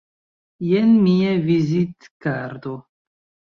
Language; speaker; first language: Esperanto; non-native, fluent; Chinese